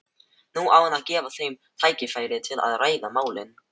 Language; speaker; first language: Icelandic; non-native, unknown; Filipino